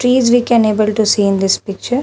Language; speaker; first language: English; non-native, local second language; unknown